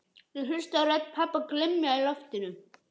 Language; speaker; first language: Icelandic; native; Icelandic